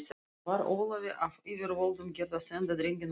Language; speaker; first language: Icelandic; non-native, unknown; Russian